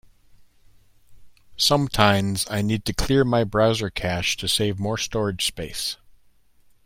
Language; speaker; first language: English; native; English